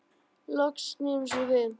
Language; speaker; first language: Icelandic; native; Icelandic